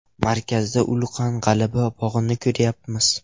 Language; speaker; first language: Uzbek; non-native, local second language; Russian